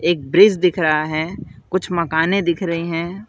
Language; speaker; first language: Hindi; non-native, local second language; Gujarati